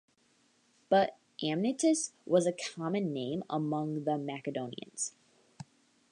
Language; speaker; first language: English; native; English